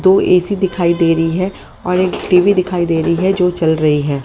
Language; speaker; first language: Hindi; native; Hindi